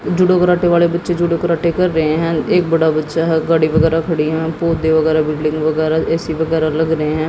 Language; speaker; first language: Hindi; native; Hindi